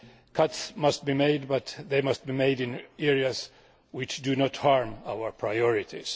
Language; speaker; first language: English; non-native, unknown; Finnish